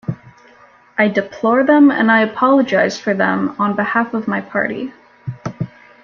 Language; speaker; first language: English; native; English